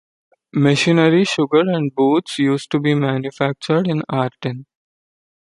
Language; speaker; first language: English; non-native, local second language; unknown